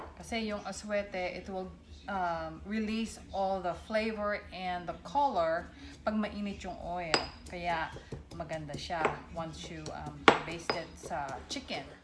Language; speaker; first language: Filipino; non-native, local second language; Pampanga